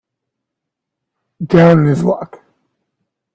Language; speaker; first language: English; native; English